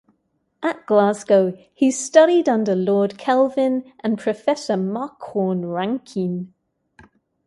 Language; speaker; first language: English; native; English